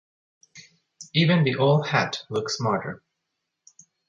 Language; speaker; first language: English; native; English